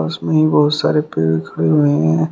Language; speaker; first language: Hindi; native; Hindi